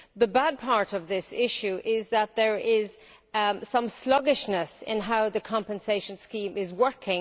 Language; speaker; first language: English; native; English